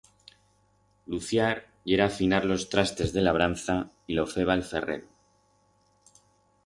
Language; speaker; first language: Aragonese; non-native, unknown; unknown